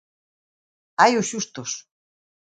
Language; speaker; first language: Galician; native; Galician